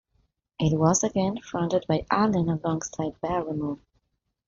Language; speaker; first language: English; non-native, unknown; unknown